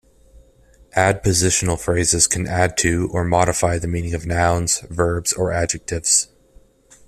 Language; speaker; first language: English; native; English